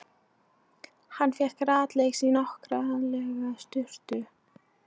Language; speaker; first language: Icelandic; non-native, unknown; Polish